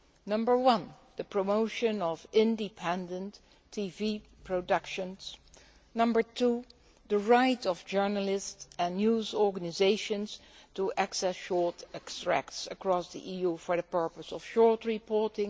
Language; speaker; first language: English; non-native, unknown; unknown